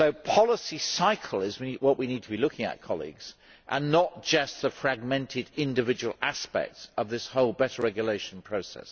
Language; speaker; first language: English; native; English